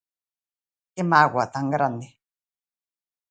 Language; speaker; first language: Galician; native; Galician